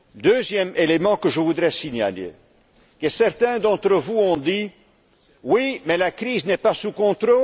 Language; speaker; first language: French; non-native, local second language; Dutch